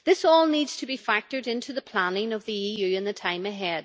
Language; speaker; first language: English; native; English